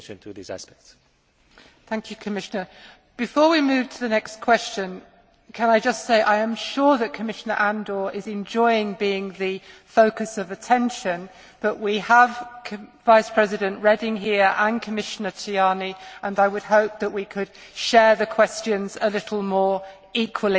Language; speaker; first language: English; native; English